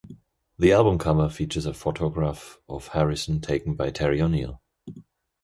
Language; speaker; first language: English; non-native, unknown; German